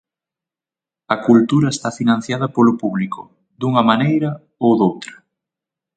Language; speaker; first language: Galician; native; Galician